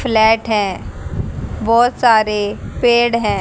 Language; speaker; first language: Hindi; native; Hindi